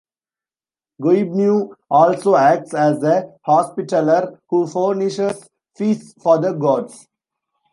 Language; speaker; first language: English; non-native, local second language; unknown